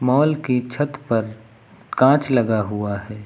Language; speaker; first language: Hindi; native; Hindi